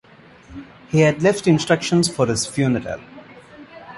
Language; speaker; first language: English; non-native, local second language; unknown